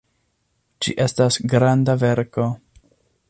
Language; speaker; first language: Esperanto; non-native, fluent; English